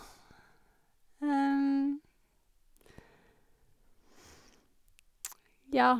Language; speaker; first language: Norwegian; native; Norwegian